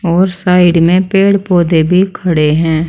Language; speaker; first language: Hindi; native; Hindi